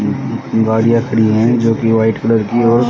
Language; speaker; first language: Hindi; native; Hindi